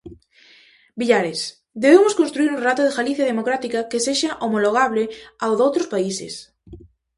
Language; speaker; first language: Galician; native; Galician